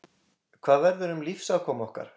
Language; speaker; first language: Icelandic; native; Icelandic